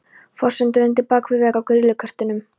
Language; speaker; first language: Icelandic; non-native, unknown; Polish